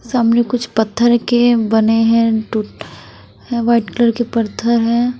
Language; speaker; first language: Hindi; non-native, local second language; Punjabi